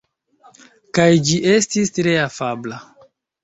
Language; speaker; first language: Esperanto; non-native, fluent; Chinese